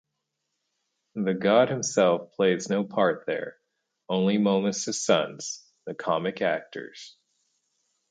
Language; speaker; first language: English; native; English